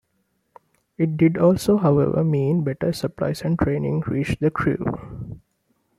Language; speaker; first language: English; non-native, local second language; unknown